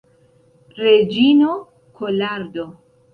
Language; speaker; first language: Esperanto; non-native, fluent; Central Kurdish